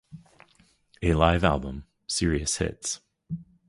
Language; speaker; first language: English; native; English